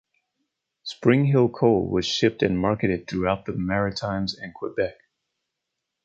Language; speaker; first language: English; native; English